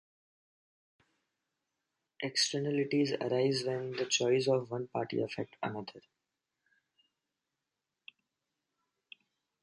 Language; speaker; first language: English; non-native, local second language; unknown